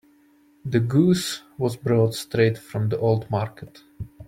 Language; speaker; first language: English; non-native, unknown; Czech